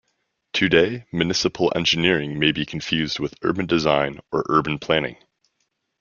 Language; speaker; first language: English; native; English